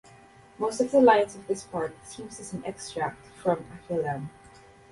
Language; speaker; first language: English; non-native, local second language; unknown